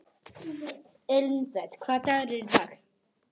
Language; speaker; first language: Icelandic; non-native, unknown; Polish